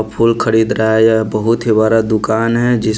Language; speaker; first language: Hindi; non-native, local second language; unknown